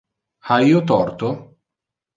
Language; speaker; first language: Interlingua; non-native, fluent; Italian